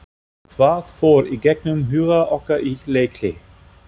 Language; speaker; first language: Icelandic; non-native, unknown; German